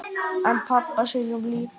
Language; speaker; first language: Icelandic; native; Icelandic